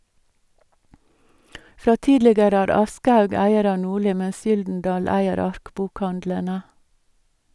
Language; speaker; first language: Norwegian; native; Norwegian